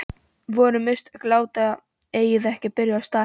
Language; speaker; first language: Icelandic; non-native, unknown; Polish